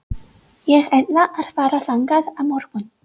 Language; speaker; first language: Icelandic; non-native, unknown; English